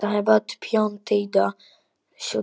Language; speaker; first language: Icelandic; non-native, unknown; Polish